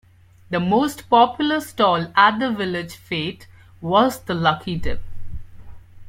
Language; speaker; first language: English; non-native, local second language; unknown